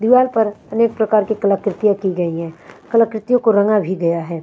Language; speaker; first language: Hindi; non-native, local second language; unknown